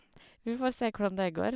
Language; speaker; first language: Norwegian; native; Norwegian